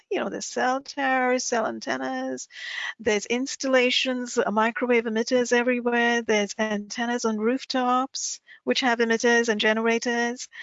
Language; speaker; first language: English; non-native, local second language; Tamil